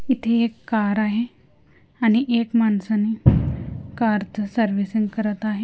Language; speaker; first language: Hindi; non-native, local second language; Marathi